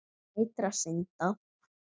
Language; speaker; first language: Icelandic; native; Icelandic